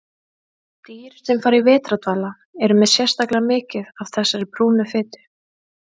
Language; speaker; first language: Icelandic; native; Icelandic